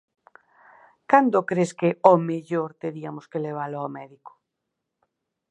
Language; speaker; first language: Galician; native; Galician